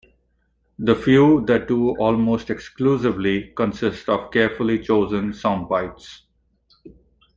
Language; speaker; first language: English; non-native, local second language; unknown